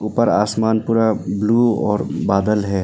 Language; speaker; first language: Hindi; non-native, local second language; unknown